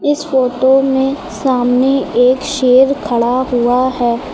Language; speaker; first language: Hindi; native; Hindi